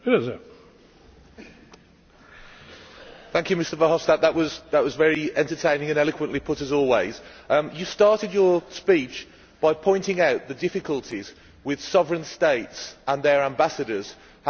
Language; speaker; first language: English; native; English